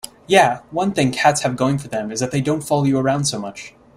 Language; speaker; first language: English; native; English